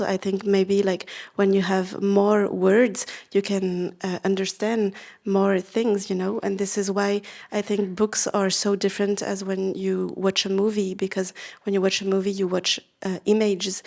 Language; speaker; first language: English; non-native, fluent; Vietnamese